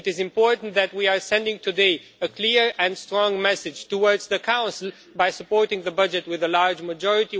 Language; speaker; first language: English; non-native, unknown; Romanian